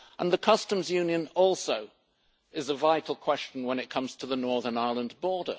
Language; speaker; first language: English; native; English